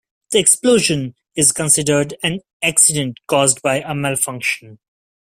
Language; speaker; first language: English; non-native, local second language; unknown